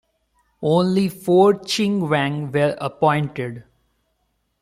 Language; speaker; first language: English; non-native, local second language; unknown